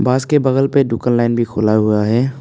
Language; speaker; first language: Hindi; non-native, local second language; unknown